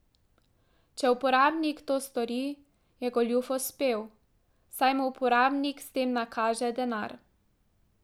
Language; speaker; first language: Slovenian; native; Slovenian